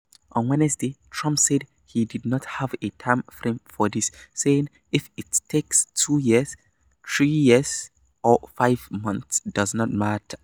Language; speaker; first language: English; non-native, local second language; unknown